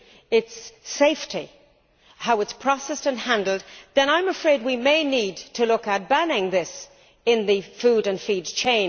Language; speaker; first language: English; native; English